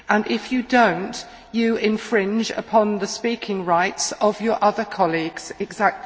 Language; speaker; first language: English; native; English